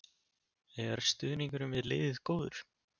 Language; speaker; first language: Icelandic; native; Icelandic